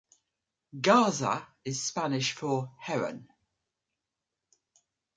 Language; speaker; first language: English; native; English